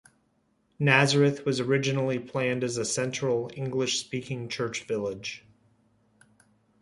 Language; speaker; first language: English; native; English